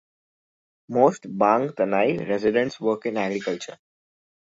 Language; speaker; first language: English; non-native, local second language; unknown